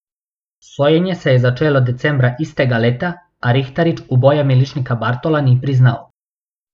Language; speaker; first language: Slovenian; non-native, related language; Bosnian